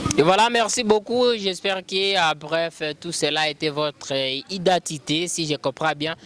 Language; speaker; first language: French; non-native, local second language; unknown